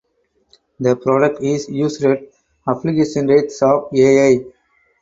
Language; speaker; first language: English; non-native, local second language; Tamil